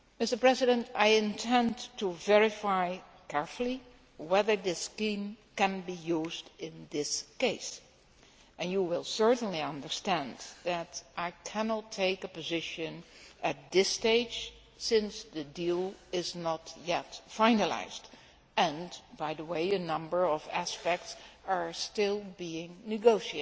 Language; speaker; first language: English; non-native, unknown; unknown